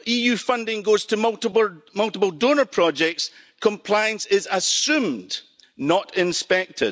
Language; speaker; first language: English; native; English